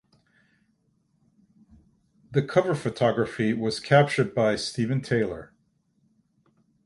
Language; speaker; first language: English; native; English